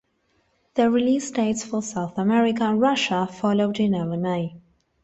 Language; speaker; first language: English; non-native, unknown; Spanish